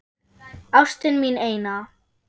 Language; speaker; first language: Icelandic; non-native, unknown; German